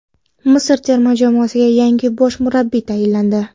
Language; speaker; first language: Uzbek; non-native, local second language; Kara-Kalpak